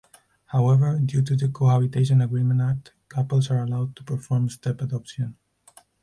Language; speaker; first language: English; non-native, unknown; Spanish